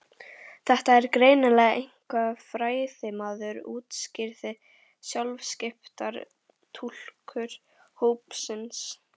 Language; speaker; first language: Icelandic; native; Icelandic